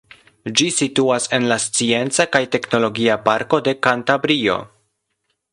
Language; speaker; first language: Esperanto; non-native, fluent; Polish